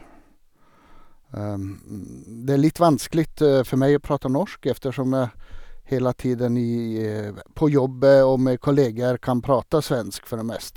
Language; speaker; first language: Norwegian; non-native, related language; Swedish